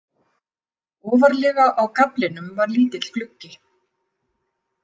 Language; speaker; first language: Icelandic; native; Icelandic